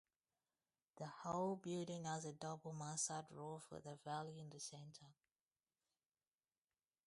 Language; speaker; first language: English; non-native, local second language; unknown